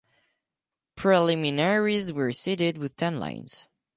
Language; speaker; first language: English; non-native, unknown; French